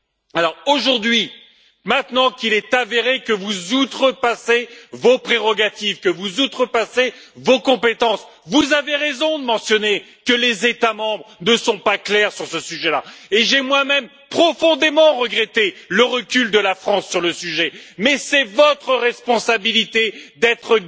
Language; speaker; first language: French; native; French